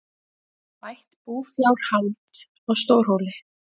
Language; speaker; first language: Icelandic; native; Icelandic